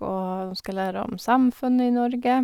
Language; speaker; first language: Norwegian; non-native, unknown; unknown